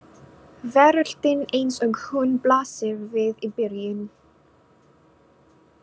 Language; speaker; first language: Icelandic; non-native, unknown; Filipino